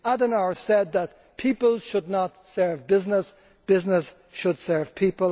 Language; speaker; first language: English; native; English